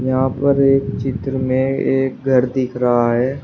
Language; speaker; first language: Hindi; native; Hindi